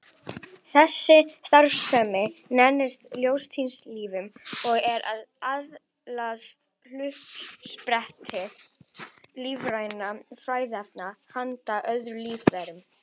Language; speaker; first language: Icelandic; native; Icelandic